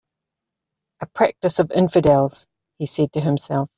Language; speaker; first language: English; native; English